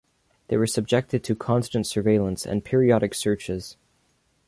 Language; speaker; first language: English; native; English